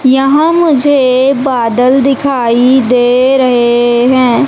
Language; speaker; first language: Hindi; native; Hindi